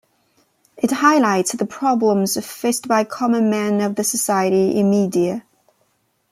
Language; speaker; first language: English; non-native, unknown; Chinese